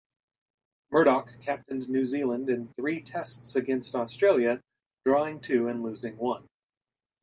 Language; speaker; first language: English; native; English